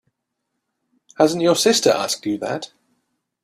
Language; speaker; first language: English; native; English